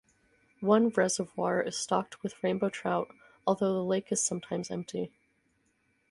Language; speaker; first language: English; native; English